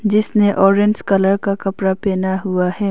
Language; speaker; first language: Hindi; non-native, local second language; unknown